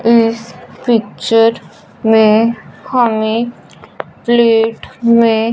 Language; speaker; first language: Hindi; non-native, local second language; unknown